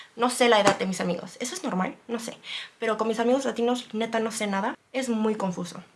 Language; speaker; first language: Spanish; non-native, fluent; Korean